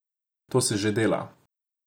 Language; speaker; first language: Slovenian; non-native, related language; Croatian